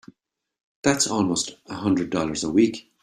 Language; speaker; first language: English; native; English